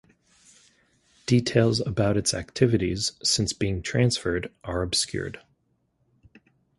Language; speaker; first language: English; native; English